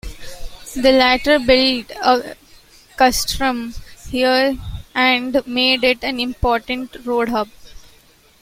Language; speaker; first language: English; non-native, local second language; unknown